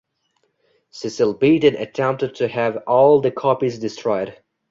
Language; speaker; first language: English; non-native, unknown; Uzbek